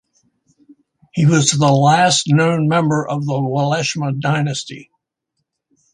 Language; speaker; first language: English; native; English